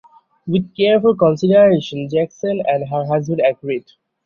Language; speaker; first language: English; non-native, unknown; Bangla